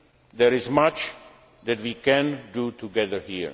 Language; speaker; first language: English; non-native, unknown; Czech